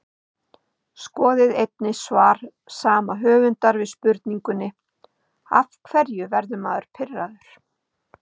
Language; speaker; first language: Icelandic; native; Icelandic